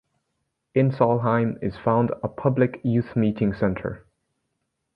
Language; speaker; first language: English; native; English